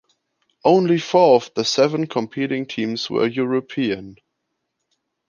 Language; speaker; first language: English; non-native, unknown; German